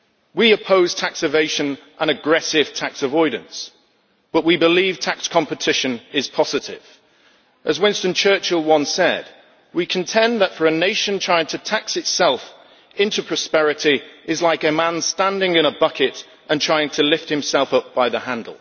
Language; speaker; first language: English; native; English